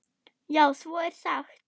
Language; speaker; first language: Icelandic; non-native, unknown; German